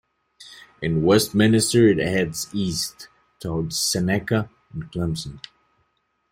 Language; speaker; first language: English; native; English